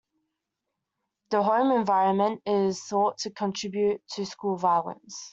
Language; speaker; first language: English; native; English